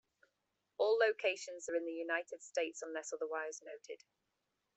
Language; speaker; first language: English; native; English